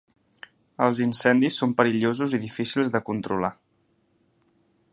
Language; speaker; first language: Catalan; native; Catalan